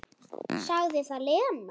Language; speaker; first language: Icelandic; native; Icelandic